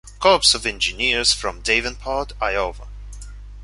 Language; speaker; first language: English; non-native, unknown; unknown